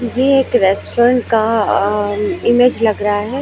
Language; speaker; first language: Hindi; native; Hindi